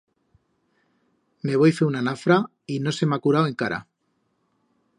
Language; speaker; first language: Aragonese; native; Aragonese